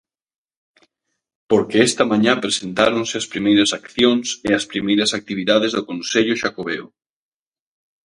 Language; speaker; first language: Galician; native; Galician